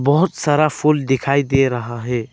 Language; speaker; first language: Hindi; early bilingual, other home language; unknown